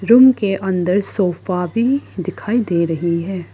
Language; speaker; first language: Hindi; non-native, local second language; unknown